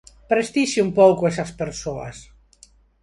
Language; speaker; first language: Galician; non-native, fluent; Spanish